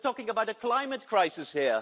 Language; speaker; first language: English; non-native, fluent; Dutch